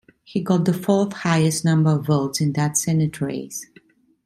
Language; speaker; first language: English; non-native, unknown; Italian